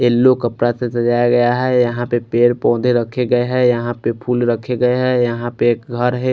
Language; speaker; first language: Hindi; non-native, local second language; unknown